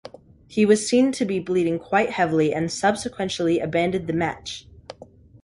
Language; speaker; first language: English; native; English